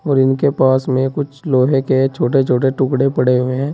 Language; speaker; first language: Hindi; native; Hindi